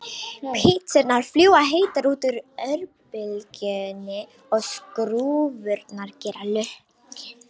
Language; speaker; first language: Icelandic; non-native, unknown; Romanian